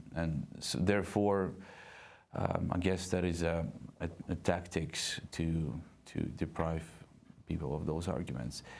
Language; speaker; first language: English; non-native, fluent; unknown